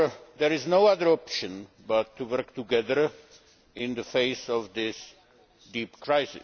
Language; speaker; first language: English; non-native, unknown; Czech